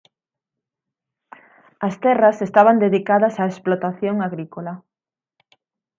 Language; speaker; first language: Galician; native; Galician